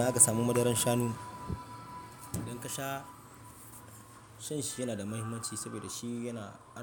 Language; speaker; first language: Hausa; non-native, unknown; Yoruba